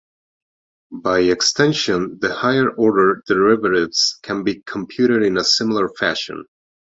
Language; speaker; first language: English; non-native, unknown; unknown